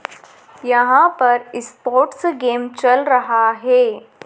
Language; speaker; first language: Hindi; native; Hindi